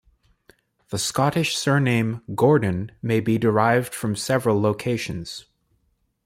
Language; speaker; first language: English; native; English